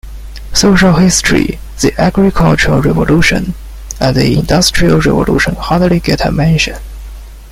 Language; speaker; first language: English; non-native, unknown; Chinese